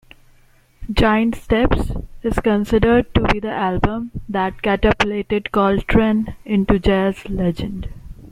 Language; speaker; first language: English; non-native, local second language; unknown